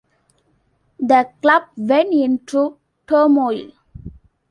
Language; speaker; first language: English; non-native, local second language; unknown